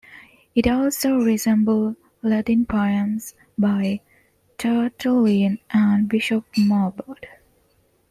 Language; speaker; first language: English; non-native, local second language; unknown